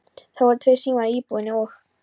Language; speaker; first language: Icelandic; non-native, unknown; Polish